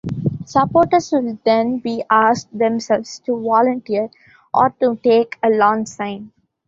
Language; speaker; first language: English; non-native, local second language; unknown